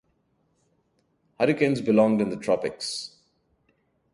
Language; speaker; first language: English; non-native, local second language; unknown